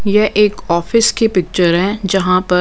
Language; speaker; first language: Hindi; non-native, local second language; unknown